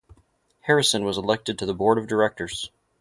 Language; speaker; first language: English; native; English